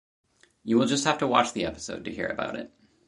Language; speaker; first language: English; native; English